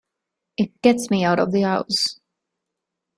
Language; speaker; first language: English; non-native, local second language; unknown